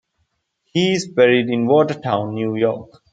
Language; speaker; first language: English; non-native, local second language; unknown